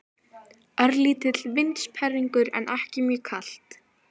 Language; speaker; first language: Icelandic; native; Icelandic